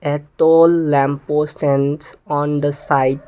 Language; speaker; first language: English; non-native, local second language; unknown